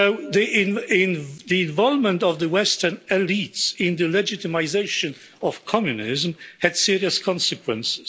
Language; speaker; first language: English; non-native, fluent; Polish